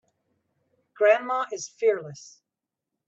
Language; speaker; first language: English; native; English